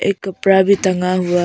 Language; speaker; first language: Hindi; non-native, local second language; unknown